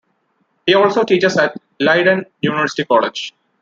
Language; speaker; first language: English; non-native, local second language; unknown